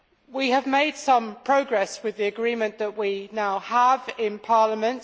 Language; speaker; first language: English; native; English